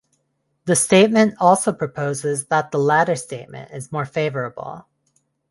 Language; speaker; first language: English; non-native, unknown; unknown